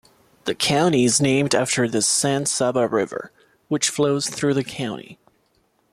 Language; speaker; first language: English; non-native, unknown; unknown